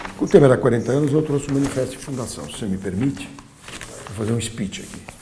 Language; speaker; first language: Portuguese; early bilingual, other home language; Polish